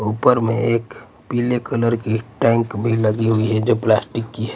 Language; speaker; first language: Hindi; non-native, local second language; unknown